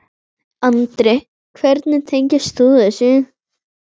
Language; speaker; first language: Icelandic; native; Icelandic